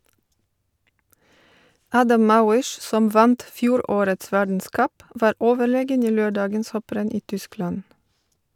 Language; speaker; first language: Norwegian; non-native, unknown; Bulgarian